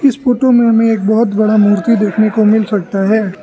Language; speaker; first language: Hindi; non-native, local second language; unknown